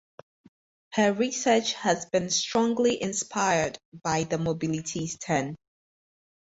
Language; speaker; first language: English; native; English